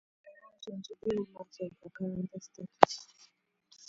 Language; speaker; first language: English; native; English